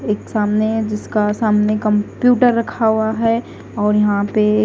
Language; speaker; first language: Hindi; non-native, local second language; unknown